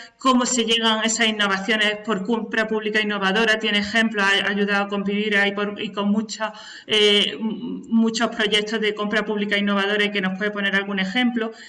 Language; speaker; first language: Spanish; native; Spanish